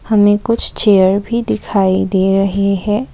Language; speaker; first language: Hindi; non-native, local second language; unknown